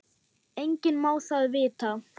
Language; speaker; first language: Icelandic; non-native, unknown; German